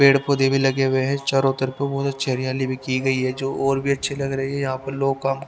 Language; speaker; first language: Hindi; native; Hindi